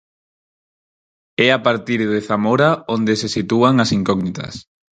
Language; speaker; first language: Galician; non-native, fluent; Spanish